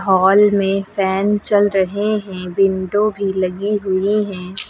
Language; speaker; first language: Hindi; native; Hindi